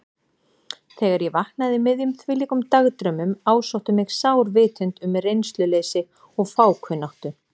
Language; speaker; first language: Icelandic; native; Icelandic